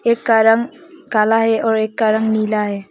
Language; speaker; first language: Hindi; non-native, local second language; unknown